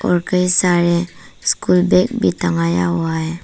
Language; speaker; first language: Hindi; non-native, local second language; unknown